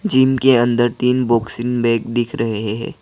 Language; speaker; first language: Hindi; non-native, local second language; Assamese